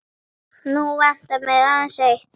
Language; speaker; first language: Icelandic; native; Icelandic